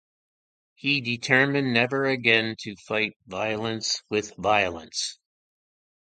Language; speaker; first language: English; native; English